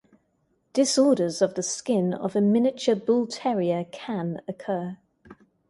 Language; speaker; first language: English; native; English